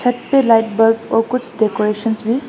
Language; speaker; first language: Hindi; non-native, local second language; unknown